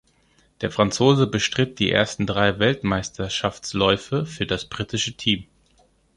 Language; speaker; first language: German; non-native, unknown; Greek